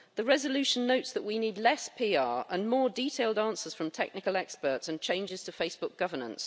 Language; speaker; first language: English; native; English